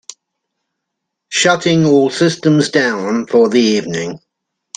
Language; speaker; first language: English; native; English